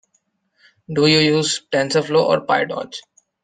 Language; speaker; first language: English; non-native, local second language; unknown